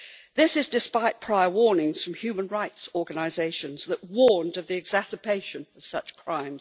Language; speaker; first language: English; native; English